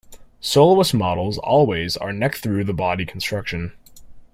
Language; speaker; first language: English; native; English